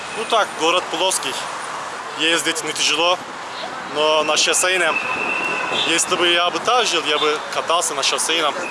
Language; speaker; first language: Russian; non-native, fluent; Turkish